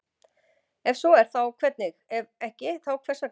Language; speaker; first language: Icelandic; native; Icelandic